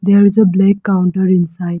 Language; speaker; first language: English; non-native, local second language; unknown